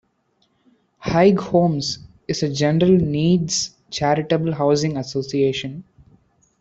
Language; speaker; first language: English; non-native, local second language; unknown